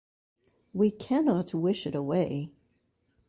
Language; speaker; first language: English; native; English